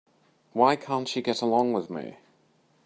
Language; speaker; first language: English; native; English